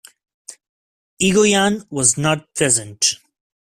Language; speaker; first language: English; non-native, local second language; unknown